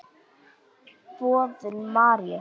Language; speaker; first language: Icelandic; native; Icelandic